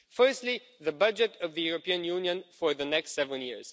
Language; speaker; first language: English; non-native, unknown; Romanian